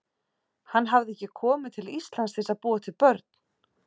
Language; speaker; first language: Icelandic; native; Icelandic